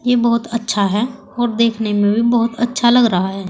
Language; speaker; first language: Hindi; native; Hindi